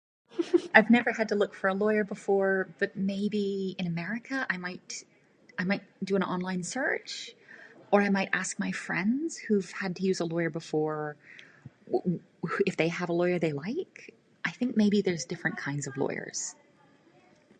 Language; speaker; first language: English; native; English